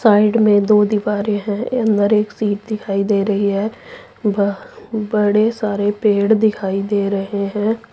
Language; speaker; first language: Hindi; non-native, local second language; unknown